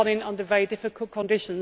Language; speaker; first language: English; native; English